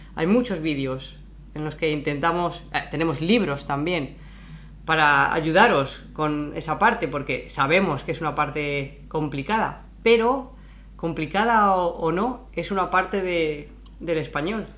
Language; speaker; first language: Spanish; native; Spanish